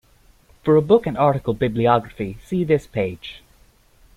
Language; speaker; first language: English; native; English